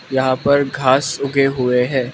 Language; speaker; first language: Hindi; non-native, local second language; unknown